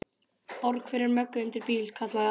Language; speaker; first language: Icelandic; native; Icelandic